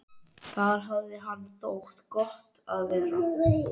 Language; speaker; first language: Icelandic; native; Icelandic